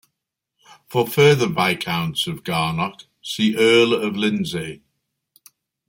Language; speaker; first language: English; native; English